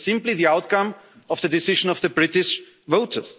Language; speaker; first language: English; non-native, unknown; German